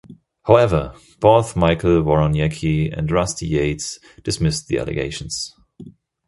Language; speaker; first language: English; non-native, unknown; German